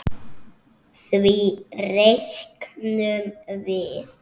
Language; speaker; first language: Icelandic; native; Icelandic